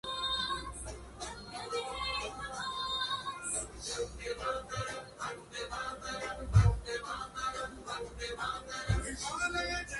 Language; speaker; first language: English; non-native, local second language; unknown